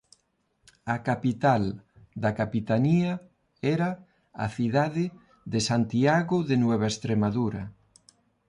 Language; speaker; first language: Galician; non-native, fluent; Spanish